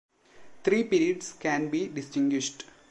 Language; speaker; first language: English; non-native, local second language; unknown